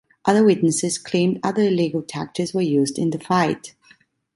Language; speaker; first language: English; non-native, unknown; Italian